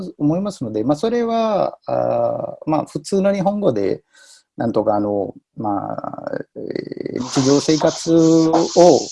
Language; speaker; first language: Japanese; non-native, fluent; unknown